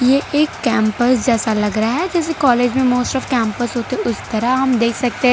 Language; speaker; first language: Hindi; non-native, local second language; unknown